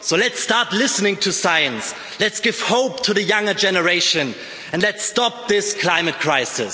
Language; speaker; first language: English; non-native, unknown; German